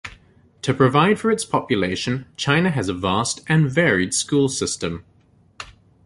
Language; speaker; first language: English; native; English